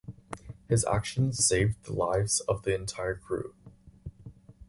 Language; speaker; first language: English; native; English